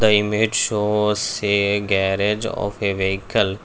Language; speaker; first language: English; non-native, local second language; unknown